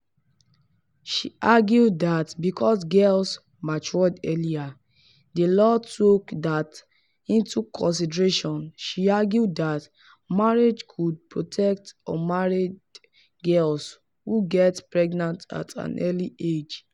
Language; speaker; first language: English; non-native, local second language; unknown